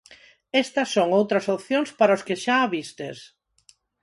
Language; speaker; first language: Galician; non-native, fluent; Spanish